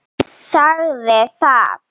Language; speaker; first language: Icelandic; non-native, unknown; Slovenian